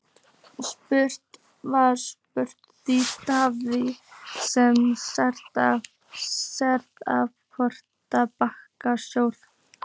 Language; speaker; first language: Icelandic; native; Icelandic